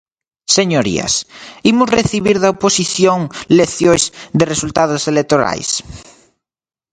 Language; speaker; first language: Galician; native; Galician